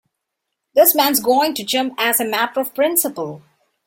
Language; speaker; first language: English; non-native, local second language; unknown